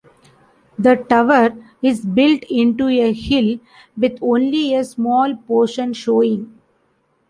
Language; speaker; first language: English; non-native, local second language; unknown